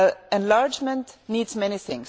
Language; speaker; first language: English; non-native, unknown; German